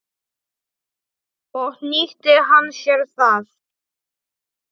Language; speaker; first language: Icelandic; non-native, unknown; Polish